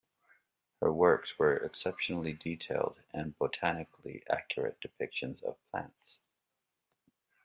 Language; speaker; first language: English; native; English